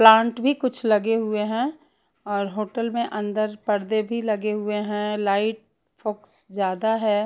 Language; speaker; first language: Hindi; non-native, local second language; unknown